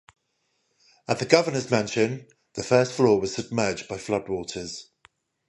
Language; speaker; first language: English; native; English